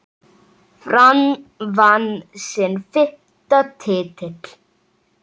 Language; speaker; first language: Icelandic; native; Icelandic